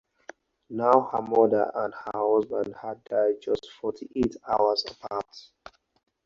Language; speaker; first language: English; non-native, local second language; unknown